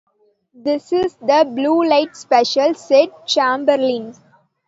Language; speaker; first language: English; non-native, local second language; Tamil